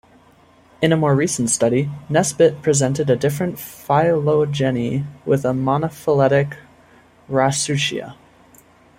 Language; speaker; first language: English; native; English